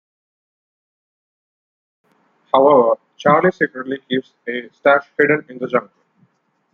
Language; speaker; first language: English; non-native, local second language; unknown